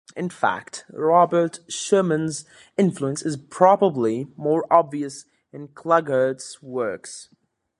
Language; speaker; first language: English; native; English